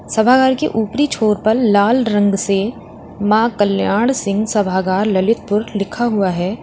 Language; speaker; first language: Hindi; native; Hindi